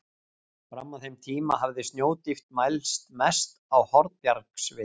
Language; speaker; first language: Icelandic; native; Icelandic